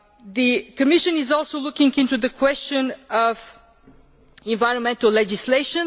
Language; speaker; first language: English; non-native, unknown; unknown